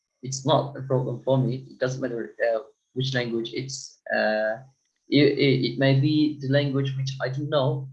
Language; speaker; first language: English; non-native, fluent; Turkish